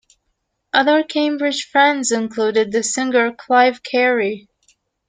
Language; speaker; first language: English; native; English